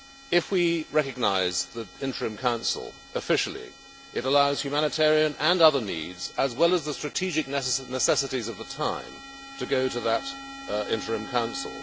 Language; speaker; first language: English; native; English